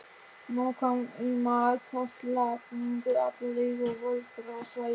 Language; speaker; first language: Icelandic; non-native, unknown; German